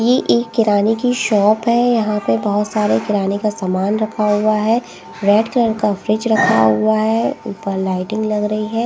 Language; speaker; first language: Hindi; non-native, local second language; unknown